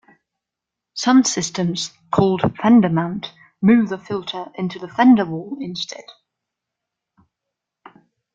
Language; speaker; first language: English; non-native, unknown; German